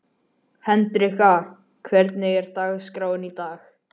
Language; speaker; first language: Icelandic; native; Icelandic